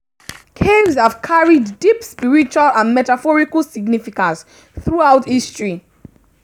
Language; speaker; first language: English; non-native, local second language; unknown